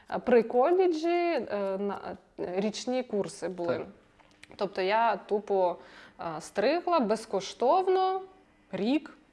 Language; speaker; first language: Ukrainian; non-native, related language; Russian